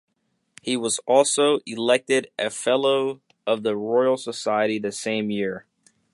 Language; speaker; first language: English; native; English